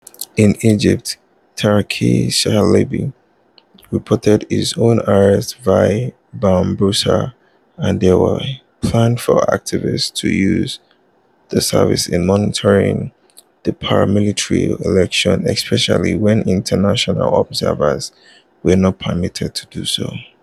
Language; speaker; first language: English; non-native, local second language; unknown